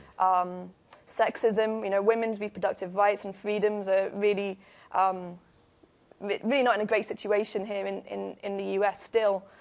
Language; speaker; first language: English; native; English